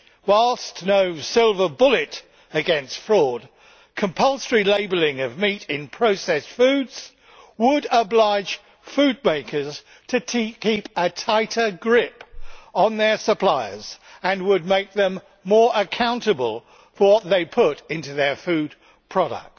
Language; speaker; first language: English; native; English